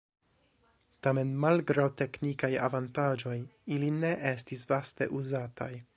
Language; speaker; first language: Esperanto; non-native, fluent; English